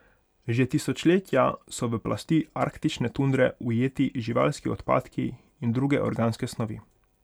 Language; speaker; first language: Slovenian; non-native, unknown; Hungarian